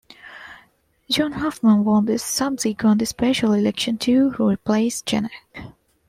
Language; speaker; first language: English; non-native, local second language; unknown